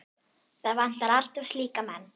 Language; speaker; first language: Icelandic; non-native, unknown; German